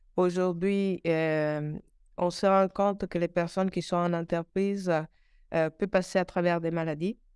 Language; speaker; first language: French; non-native, fluent; Italian